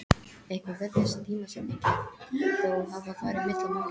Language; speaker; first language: Icelandic; non-native, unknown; English